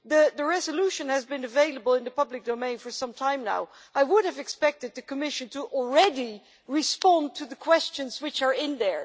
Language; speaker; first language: English; non-native, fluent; Dutch